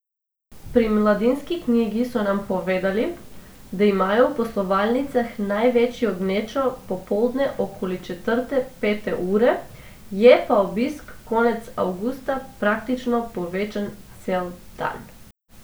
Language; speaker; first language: Slovenian; non-native, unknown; Macedonian